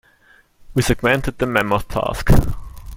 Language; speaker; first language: English; non-native, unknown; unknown